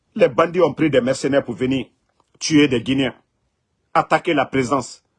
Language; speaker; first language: French; non-native, local second language; Mandingo